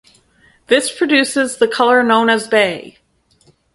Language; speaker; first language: English; native; English